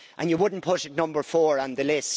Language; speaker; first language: English; native; English